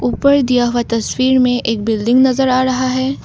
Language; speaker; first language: Hindi; non-native, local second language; Assamese